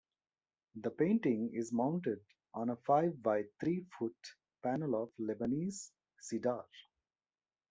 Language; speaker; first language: English; non-native, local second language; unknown